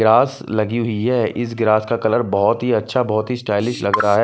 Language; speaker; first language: Hindi; non-native, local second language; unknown